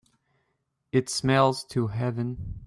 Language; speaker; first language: English; native; English